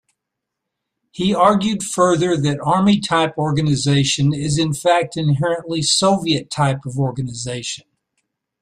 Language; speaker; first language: English; native; English